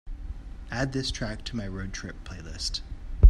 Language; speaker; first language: English; native; English